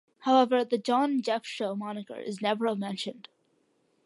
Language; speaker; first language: English; early bilingual, other home language; Malayalam